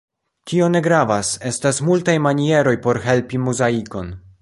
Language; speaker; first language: Esperanto; non-native, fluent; Polish